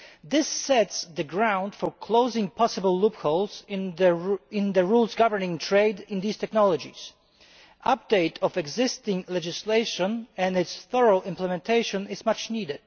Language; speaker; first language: English; non-native, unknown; Polish